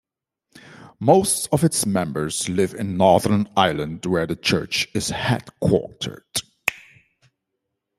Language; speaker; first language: English; non-native, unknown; Dutch